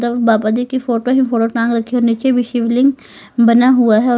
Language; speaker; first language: Hindi; native; Hindi